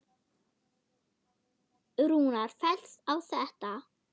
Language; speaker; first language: Icelandic; non-native, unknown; German